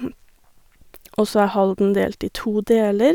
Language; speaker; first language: Norwegian; native; Norwegian